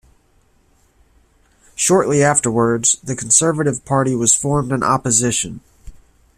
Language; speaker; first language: English; native; English